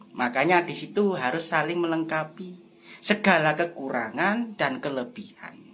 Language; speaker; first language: Indonesian; non-native, local second language; Javanese